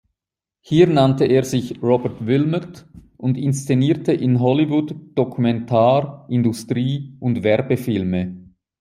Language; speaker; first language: German; native; German